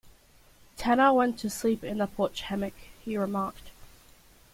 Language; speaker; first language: English; native; English